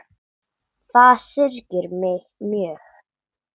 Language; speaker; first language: Icelandic; non-native, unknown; English